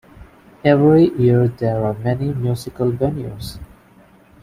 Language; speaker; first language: English; non-native, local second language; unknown